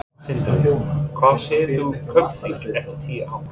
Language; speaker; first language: Icelandic; non-native, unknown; English